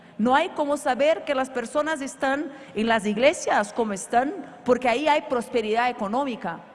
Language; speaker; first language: Spanish; non-native, related language; Portuguese